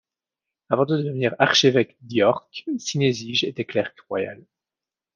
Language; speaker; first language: French; native; French